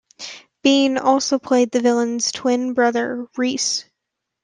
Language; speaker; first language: English; native; English